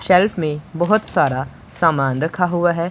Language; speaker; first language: Hindi; non-native, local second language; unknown